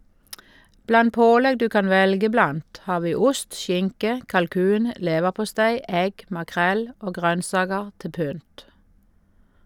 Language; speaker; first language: Norwegian; native; Norwegian